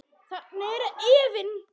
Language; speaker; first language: Icelandic; non-native, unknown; Polish